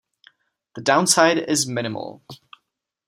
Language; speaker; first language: English; non-native, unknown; Czech